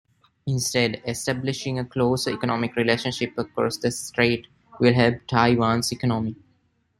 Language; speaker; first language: English; non-native, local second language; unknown